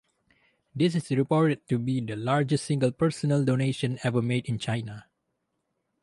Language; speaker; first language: English; non-native, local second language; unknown